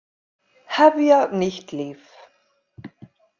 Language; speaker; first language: Icelandic; native; Icelandic